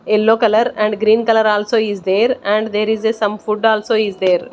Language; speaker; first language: English; non-native, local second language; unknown